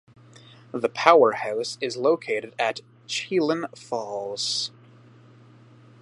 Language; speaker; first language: English; native; English